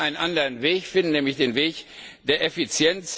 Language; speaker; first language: German; non-native, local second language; Luxembourgish